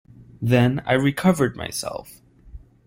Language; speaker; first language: English; non-native, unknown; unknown